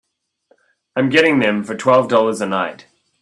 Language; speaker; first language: English; native; English